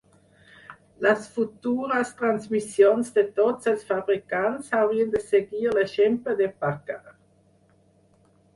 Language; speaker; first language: Catalan; non-native, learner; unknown